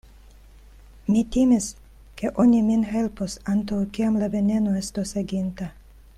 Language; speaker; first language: Esperanto; non-native, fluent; Russian